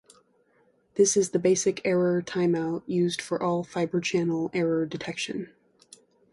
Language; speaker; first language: English; native; English